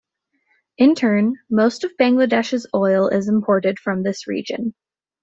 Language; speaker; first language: English; native; English